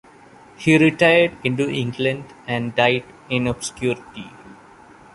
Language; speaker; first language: English; non-native, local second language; Malayalam